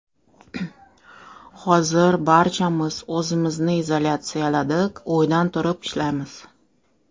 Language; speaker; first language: Uzbek; non-native, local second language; Russian